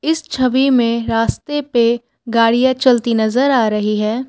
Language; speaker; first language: Hindi; non-native, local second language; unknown